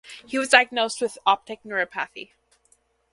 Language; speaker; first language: English; native; English